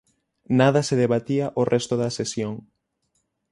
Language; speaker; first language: Galician; native; Galician